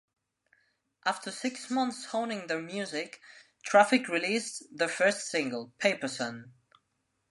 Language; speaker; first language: English; non-native, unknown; Spanish